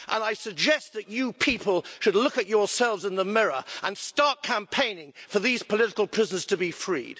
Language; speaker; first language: English; native; English